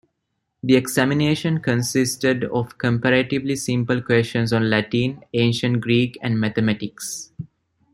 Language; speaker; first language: English; non-native, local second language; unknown